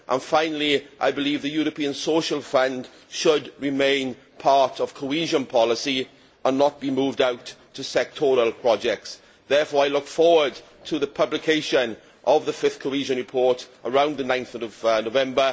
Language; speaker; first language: English; native; English